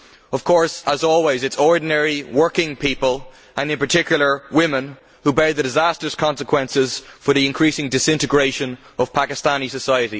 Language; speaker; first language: English; native; English